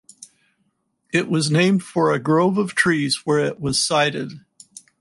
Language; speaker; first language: English; native; English